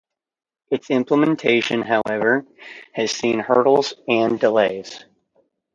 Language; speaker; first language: English; native; English